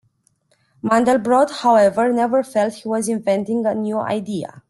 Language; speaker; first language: English; non-native, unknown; Romanian